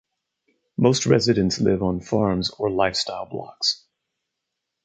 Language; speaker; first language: English; native; English